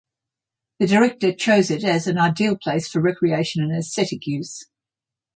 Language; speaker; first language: English; native; English